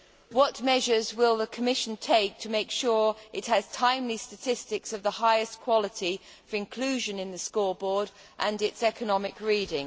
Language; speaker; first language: English; native; English